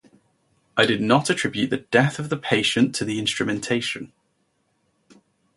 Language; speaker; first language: English; native; English